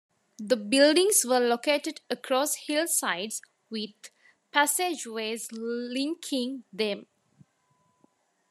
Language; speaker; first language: English; non-native, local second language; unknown